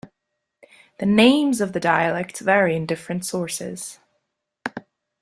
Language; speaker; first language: English; non-native, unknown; German